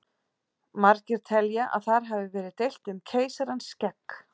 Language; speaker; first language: Icelandic; native; Icelandic